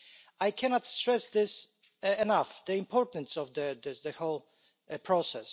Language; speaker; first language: English; non-native, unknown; Polish